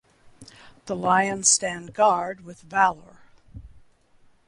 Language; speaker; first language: English; native; English